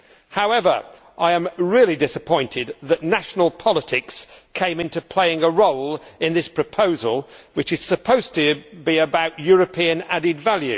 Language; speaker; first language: English; native; English